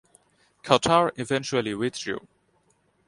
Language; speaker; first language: English; non-native, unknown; Bangla